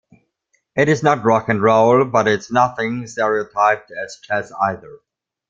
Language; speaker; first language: English; non-native, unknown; German